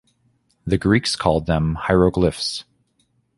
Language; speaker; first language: English; native; English